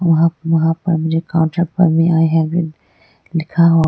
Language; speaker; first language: Hindi; non-native, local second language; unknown